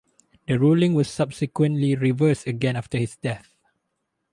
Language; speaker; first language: English; non-native, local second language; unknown